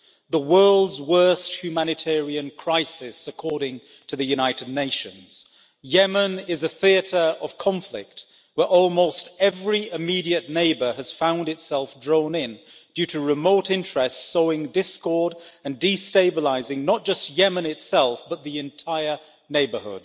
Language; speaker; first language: English; native; English